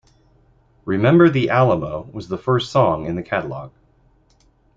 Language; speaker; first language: English; native; English